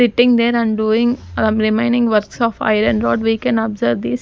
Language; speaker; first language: English; non-native, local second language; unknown